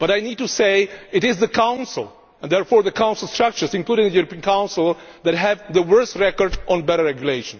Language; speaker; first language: English; non-native, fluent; Czech